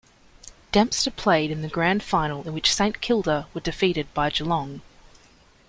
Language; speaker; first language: English; native; English